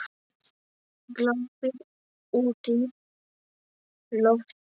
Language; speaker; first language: Icelandic; non-native, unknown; Polish